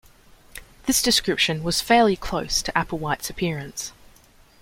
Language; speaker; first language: English; native; English